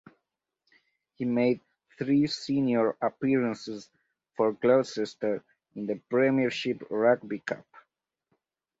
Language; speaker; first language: English; native; English